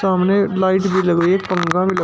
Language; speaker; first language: Hindi; native; Hindi